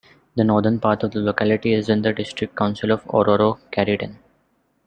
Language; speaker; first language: English; non-native, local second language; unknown